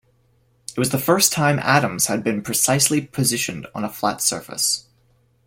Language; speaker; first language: English; native; English